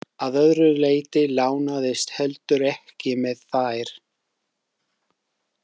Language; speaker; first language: Icelandic; non-native, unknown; English